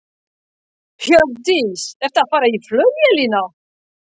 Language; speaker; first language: Icelandic; non-native, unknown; French